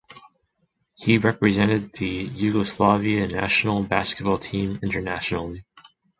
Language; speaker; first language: English; non-native, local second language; Chinese